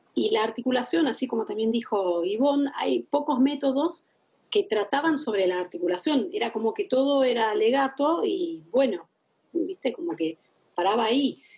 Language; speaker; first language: Spanish; non-native, fluent; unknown